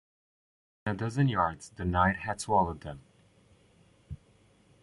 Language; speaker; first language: English; native; English